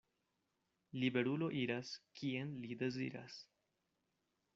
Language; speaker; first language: Esperanto; non-native, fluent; Spanish